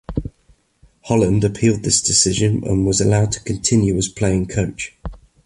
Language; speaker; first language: English; native; English